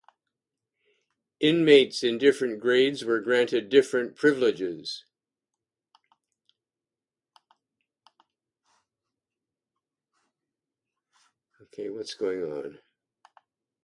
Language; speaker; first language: English; native; English